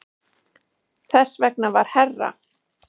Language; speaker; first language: Icelandic; native; Icelandic